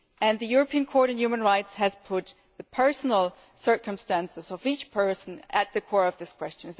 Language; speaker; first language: English; non-native, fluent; German